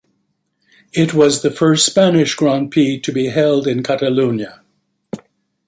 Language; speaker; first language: English; native; English